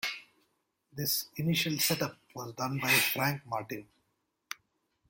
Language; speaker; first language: English; non-native, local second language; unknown